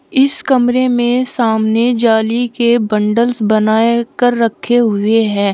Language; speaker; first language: Hindi; native; Hindi